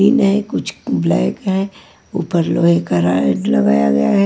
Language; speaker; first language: Hindi; non-native, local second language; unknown